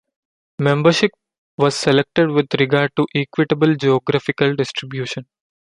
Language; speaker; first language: English; non-native, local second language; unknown